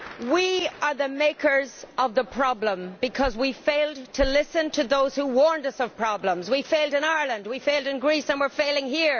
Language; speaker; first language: English; native; English